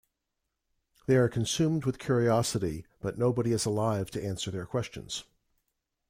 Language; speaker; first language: English; native; English